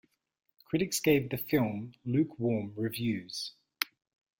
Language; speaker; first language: English; native; English